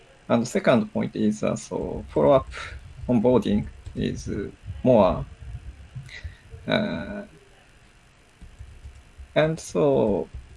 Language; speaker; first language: English; non-native, learner; Japanese